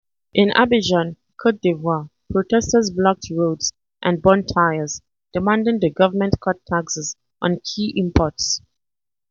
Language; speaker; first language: English; non-native, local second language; Hausa